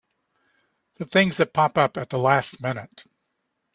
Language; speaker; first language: English; native; English